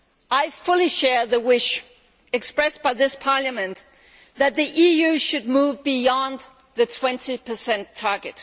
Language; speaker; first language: English; non-native, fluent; Danish